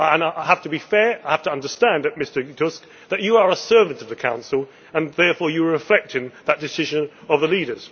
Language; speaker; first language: English; native; English